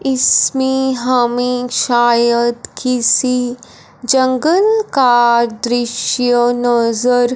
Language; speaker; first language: Hindi; non-native, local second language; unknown